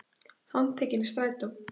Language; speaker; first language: Icelandic; native; Icelandic